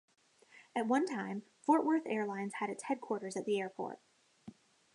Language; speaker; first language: English; native; English